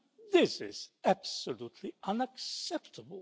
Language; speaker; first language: English; non-native, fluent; Polish